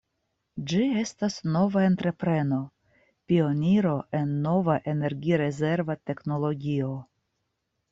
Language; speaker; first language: Esperanto; non-native, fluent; Russian